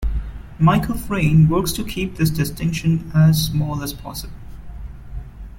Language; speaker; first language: English; non-native, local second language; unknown